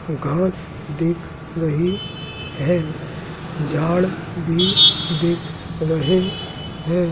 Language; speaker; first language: Hindi; native; Hindi